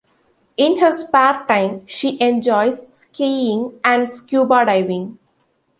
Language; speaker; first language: English; non-native, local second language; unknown